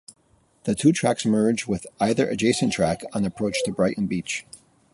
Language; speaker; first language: English; native; English